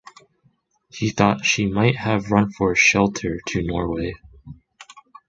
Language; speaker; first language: English; non-native, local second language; Chinese